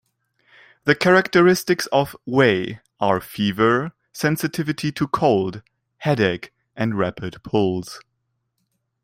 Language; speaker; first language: English; non-native, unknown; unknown